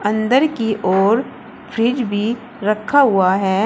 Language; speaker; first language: Hindi; native; Hindi